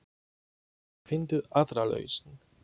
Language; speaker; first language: Icelandic; non-native, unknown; Polish